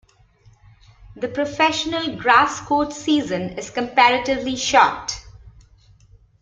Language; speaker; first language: English; non-native, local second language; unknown